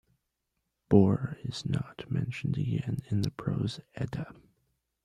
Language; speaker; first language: English; native; English